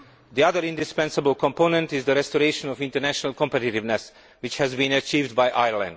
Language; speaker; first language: English; non-native, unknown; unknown